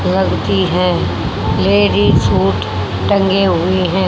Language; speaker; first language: Hindi; native; Hindi